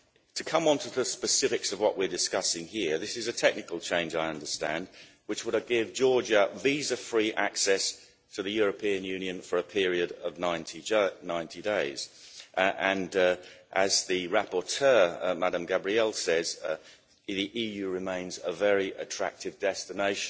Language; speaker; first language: English; native; English